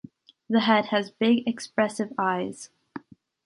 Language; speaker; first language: English; native; English